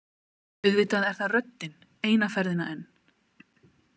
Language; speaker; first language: Icelandic; native; Icelandic